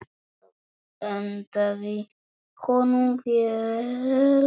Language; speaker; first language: Icelandic; non-native, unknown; Polish